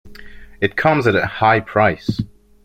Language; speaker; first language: English; non-native, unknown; French